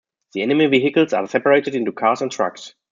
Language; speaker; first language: English; non-native, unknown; German